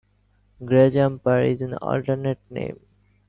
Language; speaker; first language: English; non-native, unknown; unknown